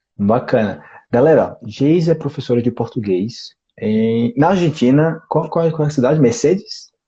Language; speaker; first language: Portuguese; native; Portuguese